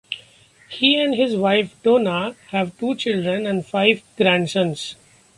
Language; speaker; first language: English; non-native, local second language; Marathi